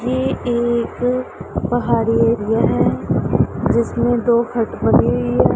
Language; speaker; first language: Hindi; non-native, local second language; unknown